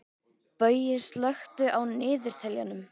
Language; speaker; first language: Icelandic; native; Icelandic